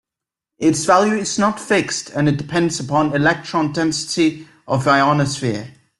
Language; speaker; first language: English; native; English